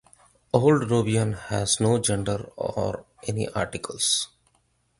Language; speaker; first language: English; non-native, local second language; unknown